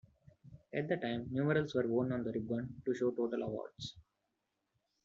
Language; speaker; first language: English; non-native, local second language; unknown